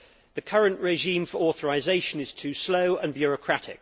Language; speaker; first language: English; native; English